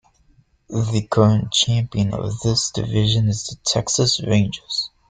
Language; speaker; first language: English; native; English